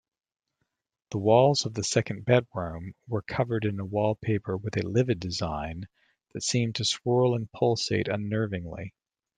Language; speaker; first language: English; native; English